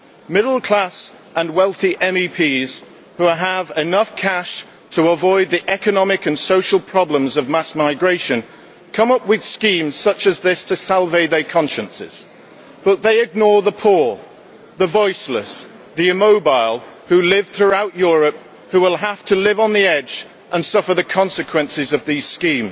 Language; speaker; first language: English; native; English